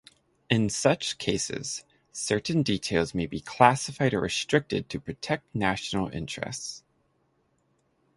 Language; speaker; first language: English; native; English